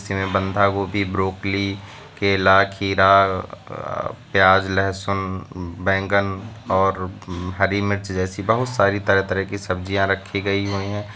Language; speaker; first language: Hindi; native; Hindi